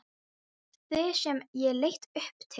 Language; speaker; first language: Icelandic; non-native, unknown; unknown